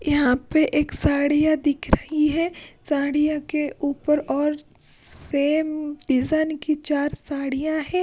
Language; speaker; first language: Hindi; non-native, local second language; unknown